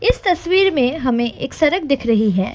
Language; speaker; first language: Hindi; non-native, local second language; Assamese